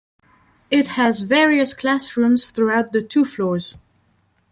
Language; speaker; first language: English; non-native, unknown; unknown